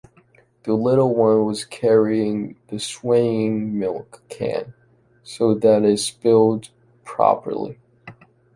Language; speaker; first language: English; non-native, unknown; Chinese